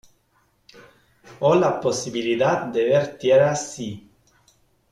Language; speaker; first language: Spanish; non-native, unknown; German